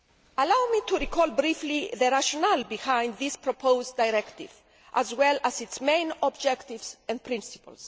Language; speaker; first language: English; non-native, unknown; Greek